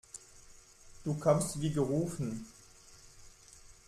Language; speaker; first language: German; non-native, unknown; French